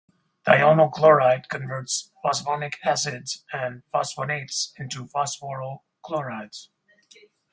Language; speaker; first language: English; native; English